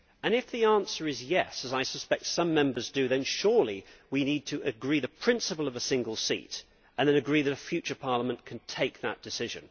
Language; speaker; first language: English; native; English